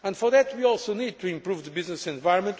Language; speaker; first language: English; non-native, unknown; Portuguese